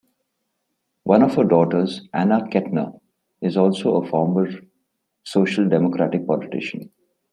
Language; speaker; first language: English; non-native, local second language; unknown